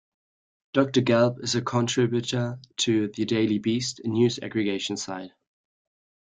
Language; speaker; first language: English; non-native, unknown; German